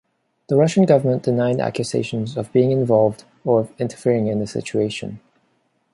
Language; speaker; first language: English; non-native, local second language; Cantonese